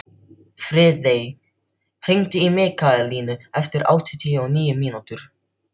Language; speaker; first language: Icelandic; non-native, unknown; Filipino